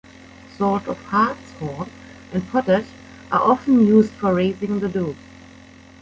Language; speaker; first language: English; non-native, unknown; German